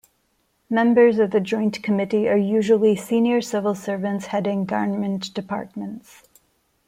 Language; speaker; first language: English; non-native, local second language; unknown